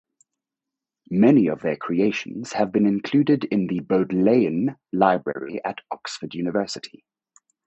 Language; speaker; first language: English; native; English